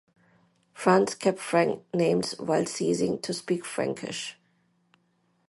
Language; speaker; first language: English; non-native, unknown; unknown